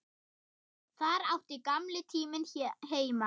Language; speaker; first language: Icelandic; non-native, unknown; German